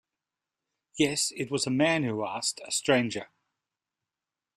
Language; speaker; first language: English; native; English